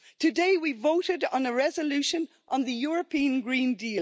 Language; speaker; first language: English; native; English